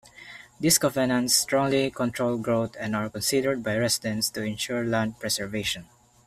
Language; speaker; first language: English; non-native, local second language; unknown